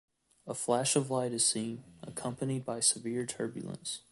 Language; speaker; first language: English; native; English